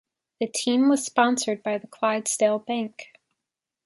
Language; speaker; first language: English; native; English